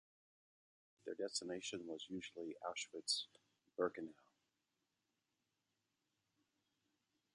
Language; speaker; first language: English; native; English